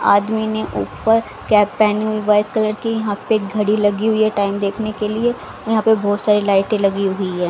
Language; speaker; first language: Hindi; native; Hindi